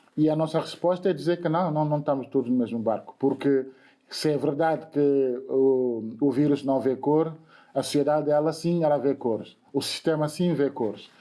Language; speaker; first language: Portuguese; non-native, fluent; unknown